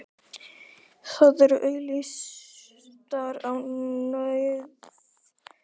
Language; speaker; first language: Icelandic; native; Icelandic